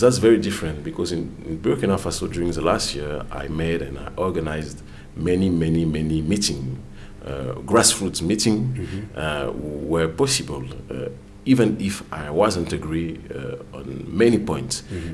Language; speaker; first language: English; non-native, fluent; French